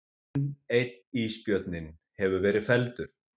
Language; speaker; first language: Icelandic; native; Icelandic